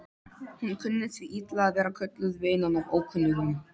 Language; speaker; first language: Icelandic; non-native, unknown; Polish